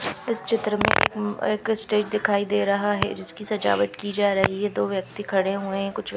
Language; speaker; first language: Hindi; non-native, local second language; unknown